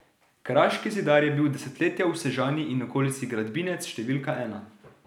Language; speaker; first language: Slovenian; native; Slovenian